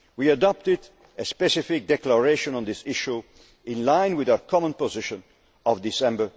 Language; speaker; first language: English; non-native, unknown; Dutch